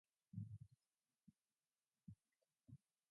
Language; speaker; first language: English; non-native, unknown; Mongolian